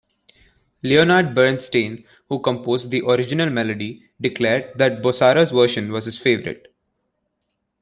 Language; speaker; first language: English; non-native, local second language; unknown